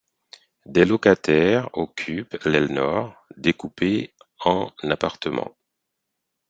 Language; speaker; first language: French; non-native, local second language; Haitian Creole